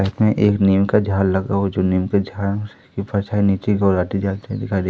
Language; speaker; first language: Hindi; native; Hindi